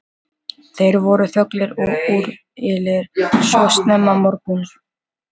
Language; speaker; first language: Icelandic; non-native, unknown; Filipino